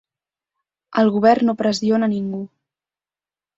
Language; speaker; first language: Catalan; native; Catalan